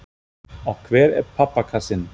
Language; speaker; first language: Icelandic; non-native, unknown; German